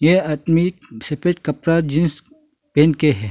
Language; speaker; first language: Hindi; non-native, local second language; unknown